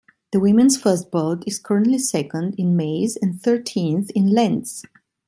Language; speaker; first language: English; non-native, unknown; Italian